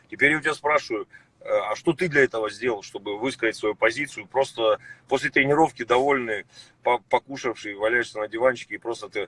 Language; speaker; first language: Russian; native; Russian